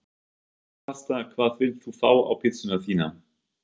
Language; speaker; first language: Icelandic; non-native, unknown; German